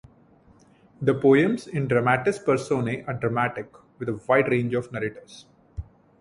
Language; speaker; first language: English; non-native, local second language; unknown